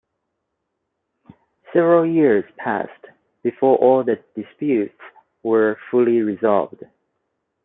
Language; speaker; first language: English; native; English